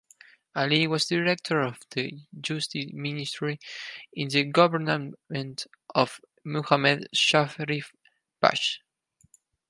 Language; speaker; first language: English; non-native, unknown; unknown